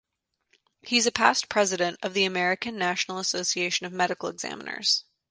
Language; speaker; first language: English; native; English